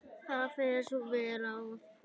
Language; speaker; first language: Icelandic; native; Icelandic